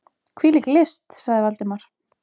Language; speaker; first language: Icelandic; native; Icelandic